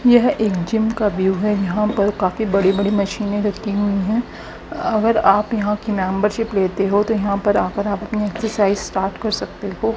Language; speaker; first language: Hindi; native; Hindi